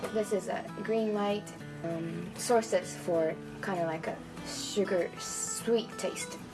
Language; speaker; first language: English; non-native, fluent; Japanese